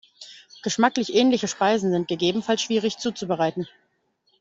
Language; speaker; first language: German; native; German